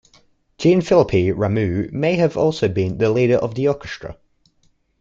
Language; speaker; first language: English; native; English